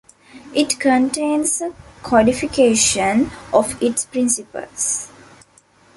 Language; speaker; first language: English; non-native, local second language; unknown